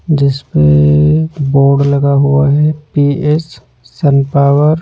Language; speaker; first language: Hindi; non-native, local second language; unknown